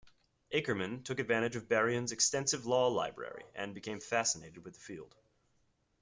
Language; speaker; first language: English; native; English